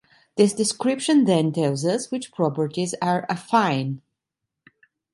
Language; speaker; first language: English; non-native, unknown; Italian